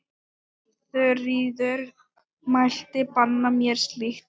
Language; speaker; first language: Icelandic; non-native, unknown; Thai